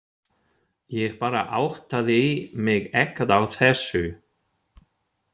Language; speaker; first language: Icelandic; non-native, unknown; German